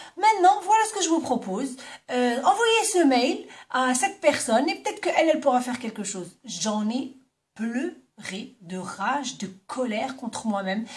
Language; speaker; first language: French; non-native, local second language; Arabic